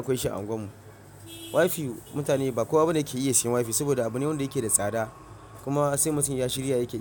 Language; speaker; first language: Hausa; non-native, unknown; Yoruba